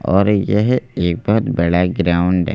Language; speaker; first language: Hindi; native; Hindi